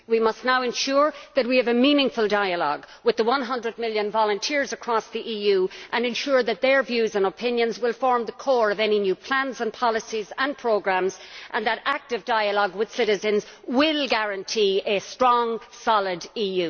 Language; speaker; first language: English; native; English